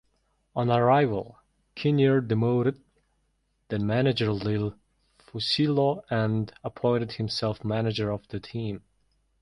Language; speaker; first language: English; non-native, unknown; Mongolian